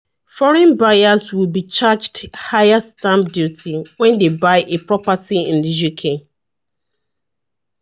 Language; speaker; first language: English; non-native, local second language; Yoruba